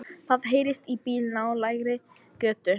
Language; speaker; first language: Icelandic; non-native, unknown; English